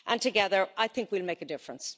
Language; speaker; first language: English; native; English